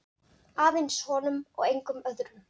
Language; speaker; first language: Icelandic; non-native, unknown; Dutch